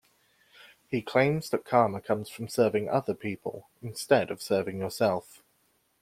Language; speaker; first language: English; native; English